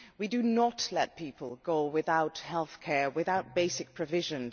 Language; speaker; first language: English; non-native, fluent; Dutch